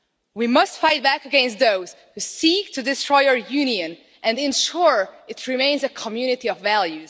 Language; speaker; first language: English; non-native, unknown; Hungarian